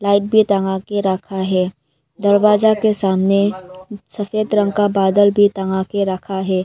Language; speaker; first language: Hindi; non-native, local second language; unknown